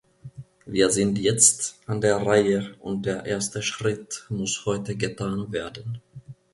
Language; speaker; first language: German; non-native, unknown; Finnish